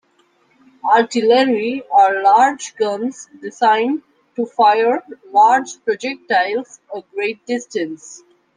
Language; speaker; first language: English; non-native, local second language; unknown